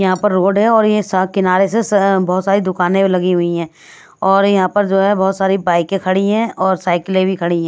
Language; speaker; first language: Hindi; non-native, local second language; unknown